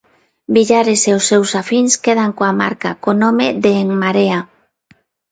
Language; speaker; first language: Galician; non-native, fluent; Spanish